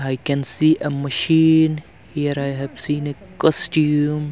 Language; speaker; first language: English; non-native, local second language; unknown